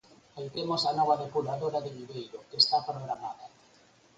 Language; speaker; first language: Galician; native; Galician